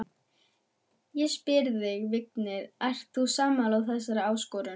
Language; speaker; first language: Icelandic; non-native, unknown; German